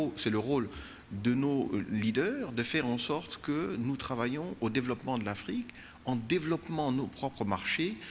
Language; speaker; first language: French; non-native, local second language; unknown